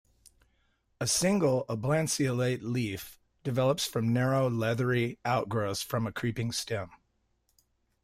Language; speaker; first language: English; native; English